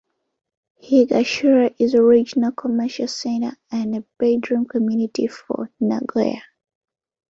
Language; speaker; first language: English; non-native, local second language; Ganda